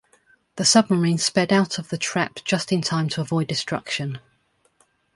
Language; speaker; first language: English; native; English